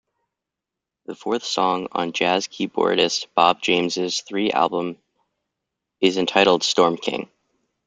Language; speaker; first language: English; native; English